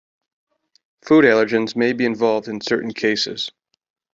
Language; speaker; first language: English; native; English